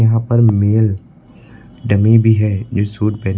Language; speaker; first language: Hindi; native; Hindi